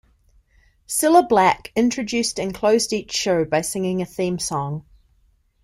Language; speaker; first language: English; native; English